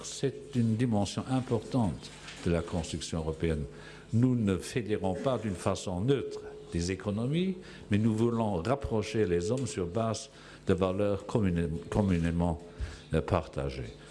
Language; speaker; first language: French; native; French